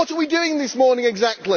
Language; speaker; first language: English; native; English